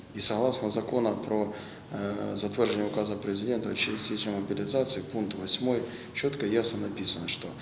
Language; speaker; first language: Ukrainian; non-native, local second language; Russian